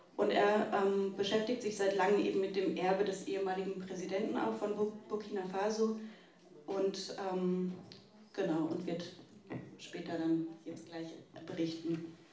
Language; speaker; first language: German; native; German